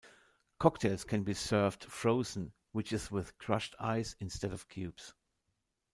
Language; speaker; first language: English; non-native, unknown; German